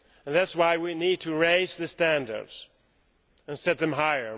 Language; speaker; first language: English; non-native, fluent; Swedish